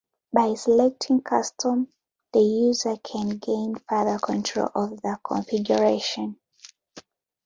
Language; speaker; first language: English; non-native, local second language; Ganda